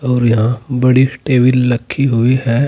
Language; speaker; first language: Hindi; native; Hindi